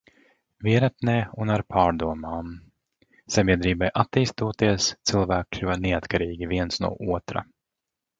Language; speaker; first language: Latvian; native; Latvian